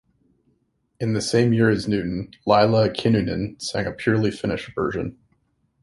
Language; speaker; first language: English; native; English